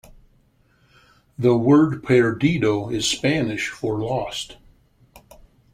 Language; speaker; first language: English; native; English